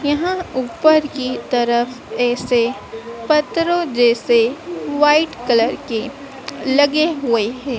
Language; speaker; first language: Hindi; native; Hindi